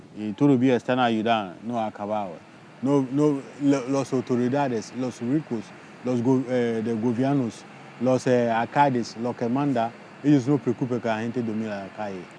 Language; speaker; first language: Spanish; non-native, learner; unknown